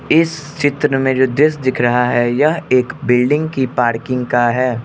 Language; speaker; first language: Hindi; non-native, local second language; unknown